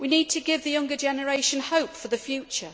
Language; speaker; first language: English; native; English